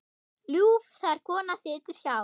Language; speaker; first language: Icelandic; non-native, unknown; German